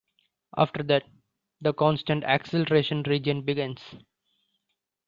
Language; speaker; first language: English; non-native, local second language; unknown